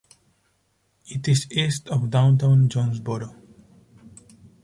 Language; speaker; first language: English; non-native, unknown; Spanish